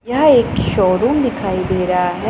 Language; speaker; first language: Hindi; non-native, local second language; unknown